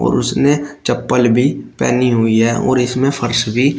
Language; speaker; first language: Hindi; native; Hindi